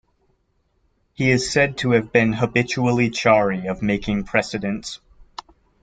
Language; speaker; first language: English; native; English